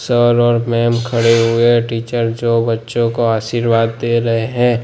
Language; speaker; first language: Hindi; non-native, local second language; Gujarati